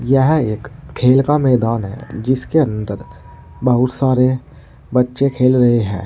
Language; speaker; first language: Hindi; native; Hindi